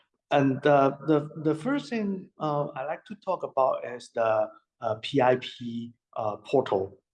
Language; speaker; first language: English; non-native, fluent; Chinese